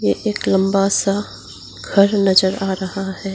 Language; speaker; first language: Hindi; non-native, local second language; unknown